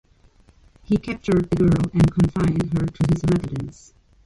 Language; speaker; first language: English; native; English